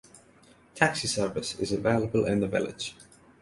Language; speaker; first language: English; non-native, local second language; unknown